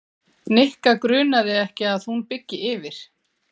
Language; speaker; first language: Icelandic; native; Icelandic